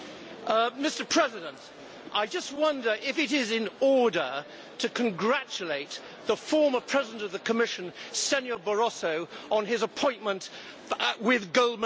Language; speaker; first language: English; native; English